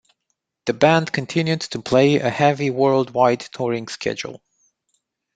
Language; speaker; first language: English; non-native, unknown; Romanian